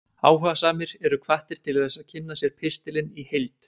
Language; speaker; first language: Icelandic; native; Icelandic